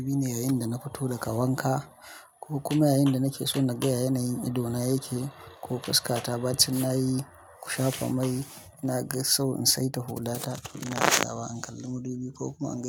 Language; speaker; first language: Hausa; native; Hausa